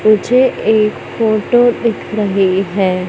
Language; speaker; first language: Hindi; native; Hindi